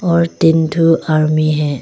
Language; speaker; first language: Hindi; early bilingual, other home language; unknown